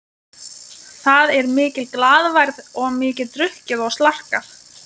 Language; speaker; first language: Icelandic; non-native, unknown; Lithuanian